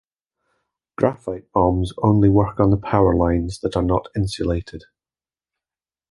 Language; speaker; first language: English; native; English